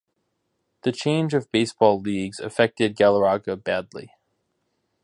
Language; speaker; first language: English; native; English